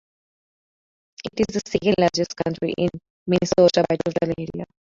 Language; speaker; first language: English; non-native, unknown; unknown